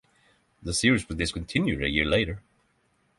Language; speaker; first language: English; non-native, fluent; Norwegian